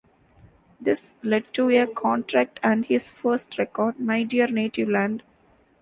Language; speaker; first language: English; non-native, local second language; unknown